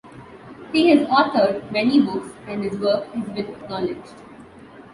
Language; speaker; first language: English; non-native, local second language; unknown